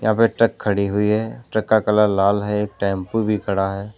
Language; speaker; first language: Hindi; native; Hindi